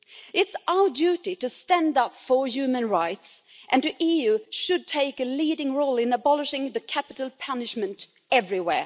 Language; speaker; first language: English; non-native, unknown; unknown